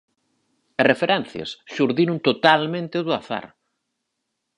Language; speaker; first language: Galician; native; Galician